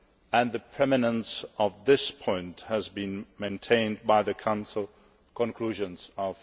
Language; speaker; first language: English; non-native, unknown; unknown